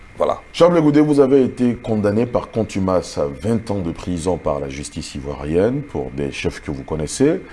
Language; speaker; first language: French; non-native, local second language; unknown